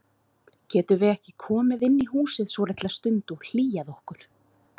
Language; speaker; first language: Icelandic; native; Icelandic